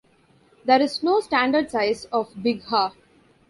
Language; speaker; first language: English; non-native, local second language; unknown